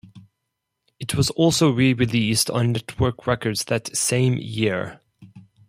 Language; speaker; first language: English; non-native, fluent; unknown